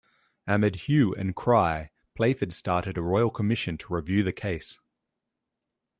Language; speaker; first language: English; native; English